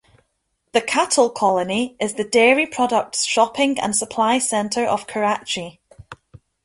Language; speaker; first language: English; native; English